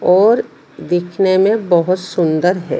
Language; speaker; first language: Hindi; non-native, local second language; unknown